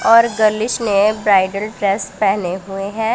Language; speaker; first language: Hindi; non-native, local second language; Punjabi